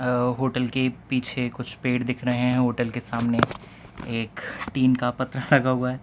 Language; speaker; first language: Hindi; non-native, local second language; Gujarati